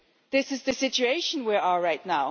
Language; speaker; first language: English; non-native, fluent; German